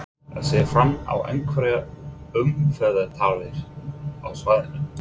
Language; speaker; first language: Icelandic; non-native, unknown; English